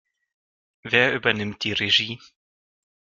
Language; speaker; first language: German; non-native, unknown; Russian